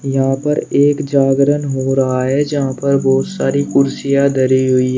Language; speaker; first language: Hindi; native; Hindi